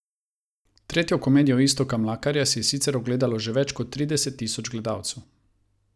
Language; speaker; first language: Slovenian; non-native, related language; Croatian